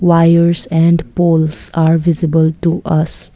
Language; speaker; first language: English; non-native, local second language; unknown